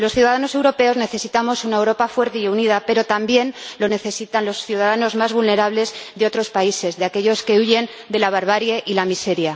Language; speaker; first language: Spanish; native; Spanish